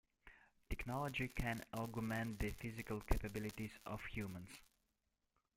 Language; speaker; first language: English; non-native, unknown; Russian